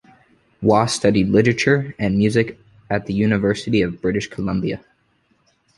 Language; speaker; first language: English; native; English